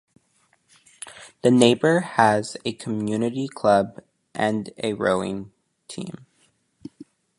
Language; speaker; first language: English; native; English